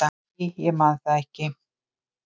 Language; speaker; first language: Icelandic; native; Icelandic